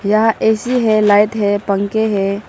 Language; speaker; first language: Hindi; non-native, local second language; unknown